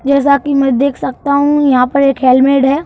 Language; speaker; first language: Hindi; native; Hindi